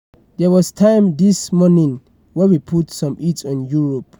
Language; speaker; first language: English; non-native, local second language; Yoruba